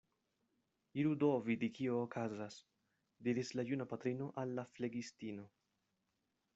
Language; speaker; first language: Esperanto; non-native, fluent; Spanish